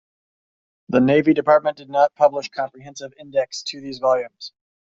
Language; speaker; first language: English; native; English